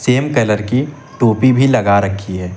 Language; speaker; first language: Hindi; native; Hindi